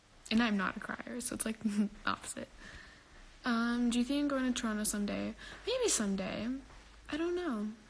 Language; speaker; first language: English; early bilingual, other home language; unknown